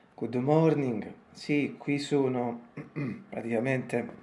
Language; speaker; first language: English; non-native, fluent; Italian